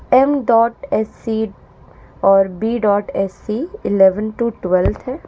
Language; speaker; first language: Hindi; native; Hindi